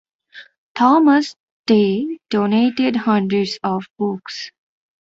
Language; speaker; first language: English; non-native, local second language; Bangla